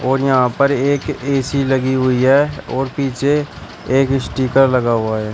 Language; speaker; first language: Hindi; native; Hindi